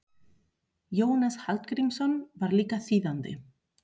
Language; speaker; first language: Icelandic; non-native, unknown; Spanish